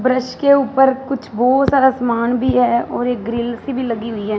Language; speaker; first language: Hindi; non-native, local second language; Punjabi